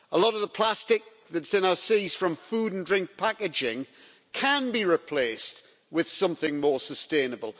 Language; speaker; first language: English; native; English